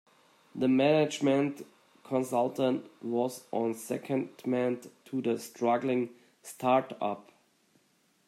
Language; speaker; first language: English; non-native, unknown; German